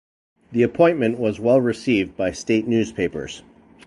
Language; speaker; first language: English; native; English